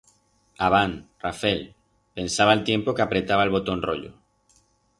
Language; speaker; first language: Aragonese; non-native, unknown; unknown